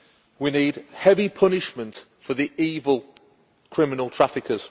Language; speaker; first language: English; native; English